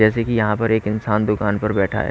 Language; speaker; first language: Hindi; native; Hindi